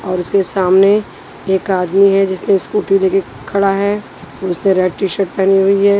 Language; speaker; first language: Hindi; non-native, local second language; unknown